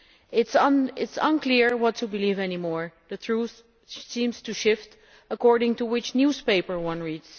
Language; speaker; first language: English; non-native, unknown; Dutch